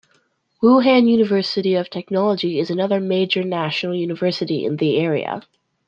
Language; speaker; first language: English; native; English